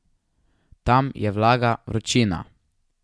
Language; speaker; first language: Slovenian; native; Slovenian